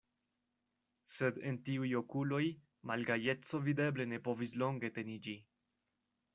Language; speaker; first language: Esperanto; non-native, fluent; Spanish